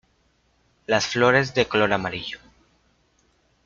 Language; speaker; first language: Spanish; native; Spanish